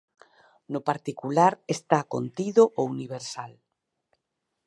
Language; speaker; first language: Galician; native; Galician